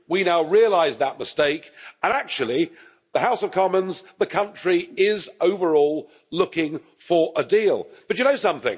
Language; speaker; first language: English; native; English